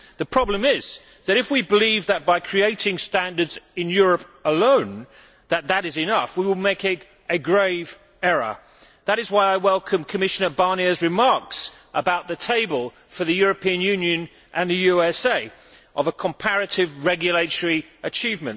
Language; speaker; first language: English; native; English